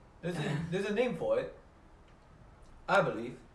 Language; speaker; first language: English; early bilingual, other home language; Korean